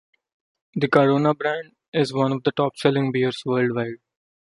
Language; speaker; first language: English; non-native, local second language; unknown